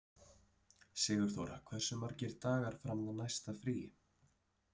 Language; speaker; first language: Icelandic; native; Icelandic